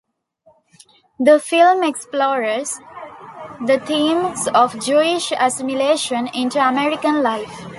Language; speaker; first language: English; non-native, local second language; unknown